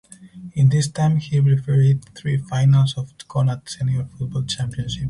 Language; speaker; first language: English; non-native, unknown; Spanish